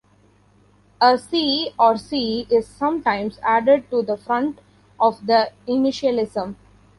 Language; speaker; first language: English; non-native, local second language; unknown